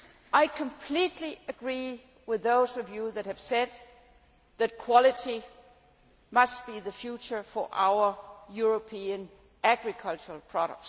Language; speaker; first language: English; non-native, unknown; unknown